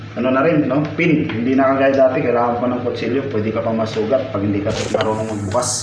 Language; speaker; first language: Filipino; non-native, local second language; Cebuano